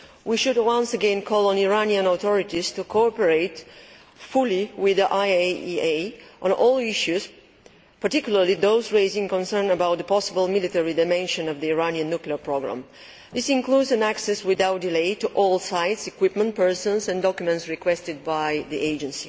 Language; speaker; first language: English; non-native, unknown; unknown